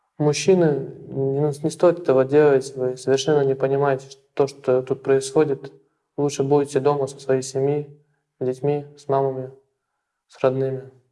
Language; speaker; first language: Russian; native; Russian